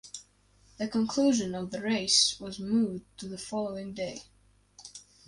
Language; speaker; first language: English; non-native, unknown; Latvian